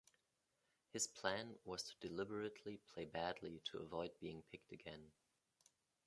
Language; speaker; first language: English; non-native, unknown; German